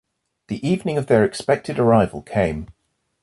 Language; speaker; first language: English; native; English